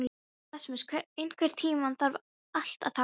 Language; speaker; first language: Icelandic; non-native, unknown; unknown